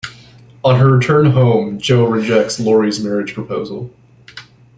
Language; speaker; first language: English; native; English